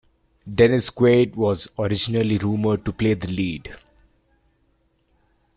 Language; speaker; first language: English; non-native, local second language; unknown